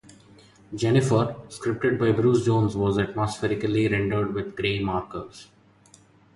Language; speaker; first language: English; non-native, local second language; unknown